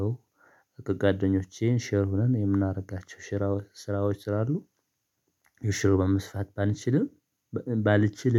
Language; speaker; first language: Amharic; non-native, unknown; Tigrinya